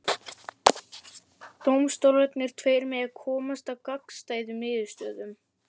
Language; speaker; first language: Icelandic; native; Icelandic